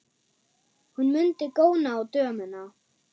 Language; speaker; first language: Icelandic; non-native, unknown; German